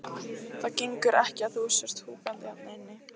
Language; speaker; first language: Icelandic; non-native, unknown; Lithuanian